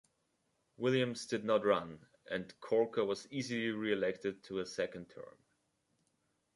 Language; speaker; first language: English; native; English